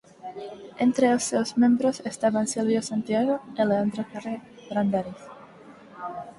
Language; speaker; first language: Galician; non-native, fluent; Spanish